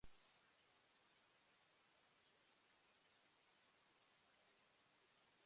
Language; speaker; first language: English; native; English